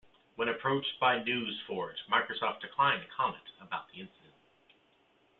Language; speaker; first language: English; native; English